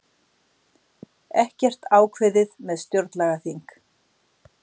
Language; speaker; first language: Icelandic; native; Icelandic